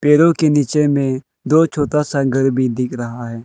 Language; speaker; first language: Hindi; non-native, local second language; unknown